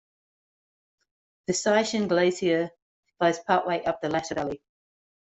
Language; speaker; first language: English; native; English